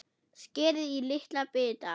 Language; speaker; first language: Icelandic; non-native, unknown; German